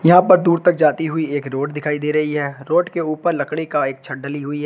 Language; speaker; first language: Hindi; native; Hindi